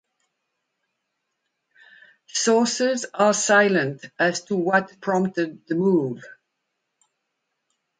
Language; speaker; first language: English; non-native, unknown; French